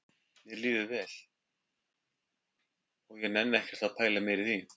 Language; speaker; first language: Icelandic; native; Icelandic